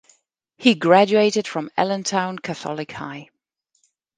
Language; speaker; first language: English; non-native, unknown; German